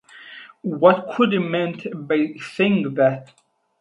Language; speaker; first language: English; non-native, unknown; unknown